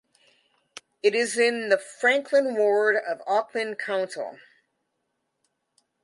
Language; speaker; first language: English; native; English